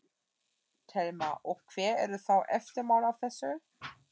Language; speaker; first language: Icelandic; non-native, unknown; German